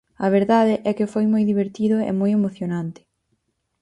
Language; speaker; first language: Galician; native; Galician